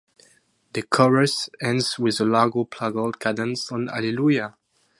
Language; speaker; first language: English; non-native, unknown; French